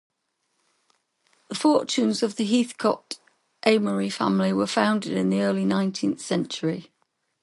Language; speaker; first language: English; native; English